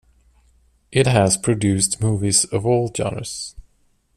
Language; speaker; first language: English; non-native, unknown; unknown